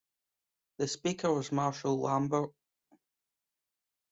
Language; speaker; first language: English; native; English